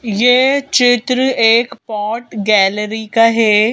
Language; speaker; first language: Hindi; native; Hindi